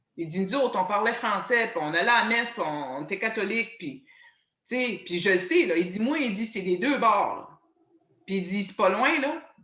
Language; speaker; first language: French; native; French